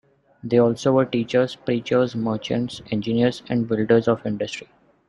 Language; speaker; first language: English; non-native, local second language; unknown